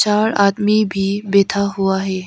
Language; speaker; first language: Hindi; early bilingual, other home language; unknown